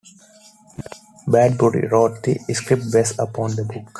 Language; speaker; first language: English; non-native, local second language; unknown